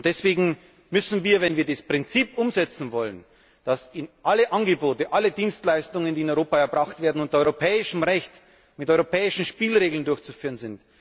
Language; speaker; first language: German; native; German